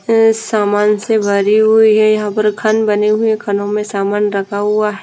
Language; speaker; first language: Hindi; non-native, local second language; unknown